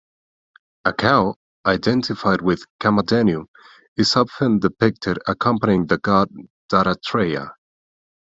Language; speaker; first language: English; non-native, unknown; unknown